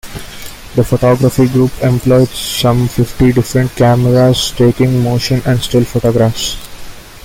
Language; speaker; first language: English; non-native, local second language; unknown